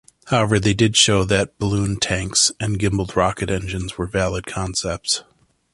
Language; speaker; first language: English; native; English